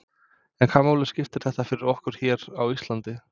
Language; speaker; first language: Icelandic; non-native, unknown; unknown